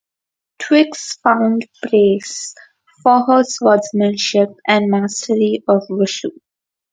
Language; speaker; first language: English; non-native, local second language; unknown